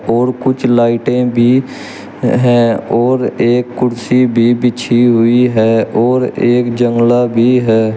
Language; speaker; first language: Hindi; native; Hindi